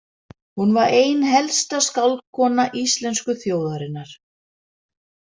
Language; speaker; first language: Icelandic; non-native, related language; Danish